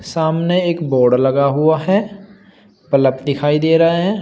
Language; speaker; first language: Hindi; native; Hindi